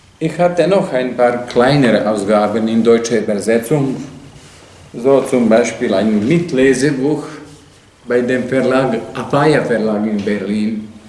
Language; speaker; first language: German; non-native, fluent; Serbian